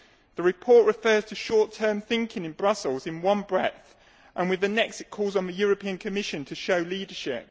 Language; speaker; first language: English; native; English